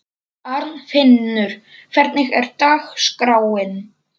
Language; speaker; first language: Icelandic; non-native, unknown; Polish